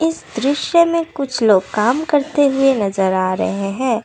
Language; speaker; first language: Hindi; non-native, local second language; Assamese